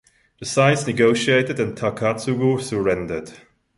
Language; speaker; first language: English; non-native, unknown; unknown